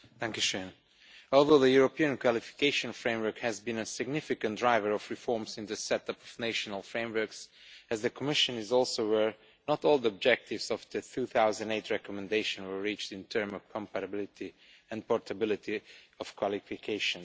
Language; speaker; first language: English; non-native, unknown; Romanian